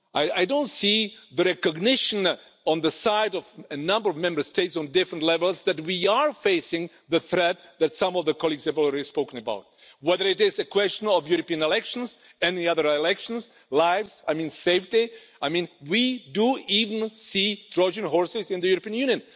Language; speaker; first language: English; non-native, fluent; Czech